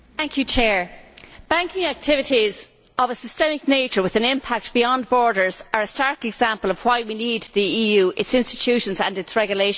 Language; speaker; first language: English; native; English